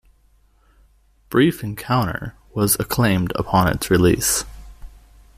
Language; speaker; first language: English; native; English